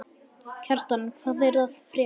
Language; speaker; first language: Icelandic; native; Icelandic